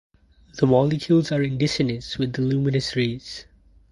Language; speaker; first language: English; non-native, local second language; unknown